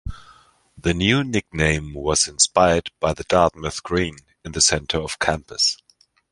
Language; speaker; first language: English; non-native, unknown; German